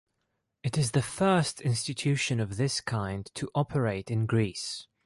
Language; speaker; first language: English; non-native, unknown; Greek